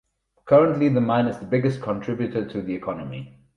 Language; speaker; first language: English; non-native, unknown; German